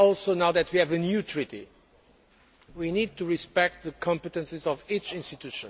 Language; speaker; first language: English; non-native, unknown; Portuguese